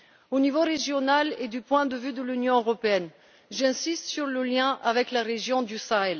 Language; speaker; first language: French; non-native, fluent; Bulgarian